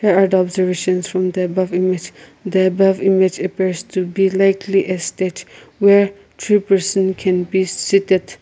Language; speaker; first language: English; non-native, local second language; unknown